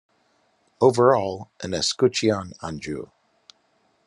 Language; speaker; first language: English; native; English